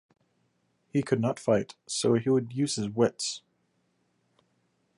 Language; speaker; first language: English; native; English